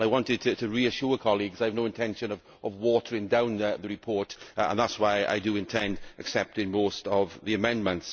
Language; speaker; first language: English; native; English